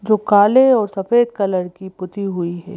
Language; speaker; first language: Hindi; native; Hindi